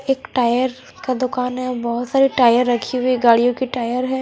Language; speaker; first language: Hindi; non-native, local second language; Punjabi